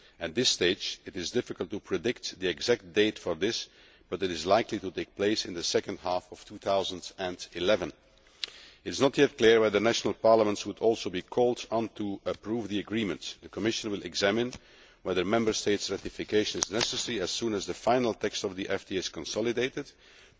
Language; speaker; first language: English; non-native, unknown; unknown